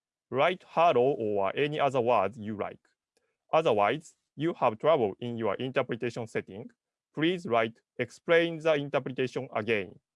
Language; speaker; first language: English; non-native, learner; Japanese